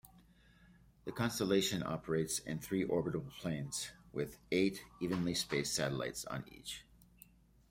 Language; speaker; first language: English; native; English